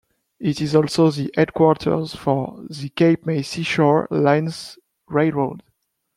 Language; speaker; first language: English; non-native, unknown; French